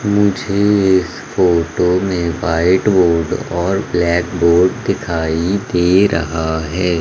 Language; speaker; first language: Hindi; native; Hindi